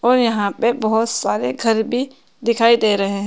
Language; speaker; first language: Hindi; native; Hindi